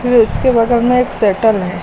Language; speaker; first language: Hindi; native; Hindi